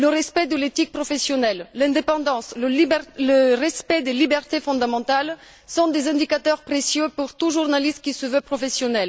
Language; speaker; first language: French; non-native, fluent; Bulgarian